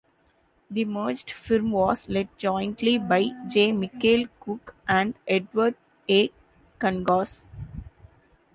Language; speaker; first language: English; non-native, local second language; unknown